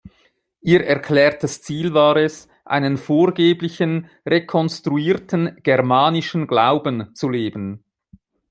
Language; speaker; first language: German; native; German